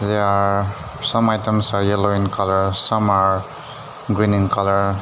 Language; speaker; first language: English; non-native, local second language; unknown